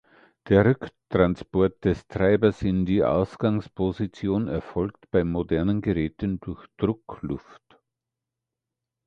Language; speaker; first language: German; native; German